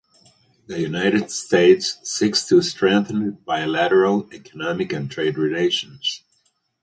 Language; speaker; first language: English; native; English